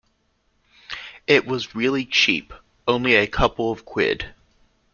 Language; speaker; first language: English; native; English